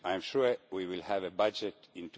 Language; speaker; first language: English; non-native, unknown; Estonian